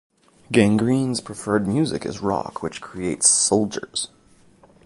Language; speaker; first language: English; native; English